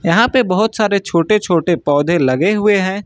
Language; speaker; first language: Hindi; native; Hindi